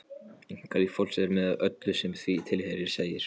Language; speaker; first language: Icelandic; non-native, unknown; Polish